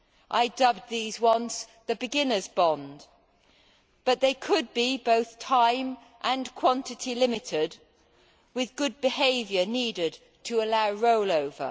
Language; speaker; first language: English; native; English